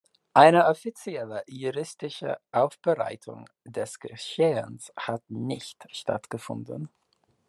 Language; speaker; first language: German; non-native, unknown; English